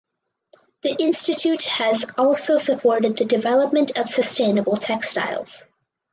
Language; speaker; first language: English; native; English